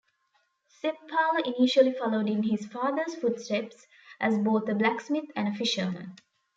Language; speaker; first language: English; non-native, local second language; Tamil